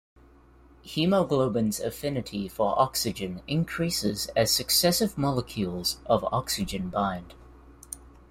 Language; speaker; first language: English; native; English